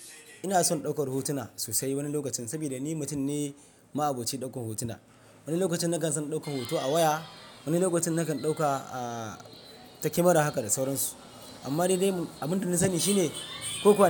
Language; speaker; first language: Hausa; non-native, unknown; Yoruba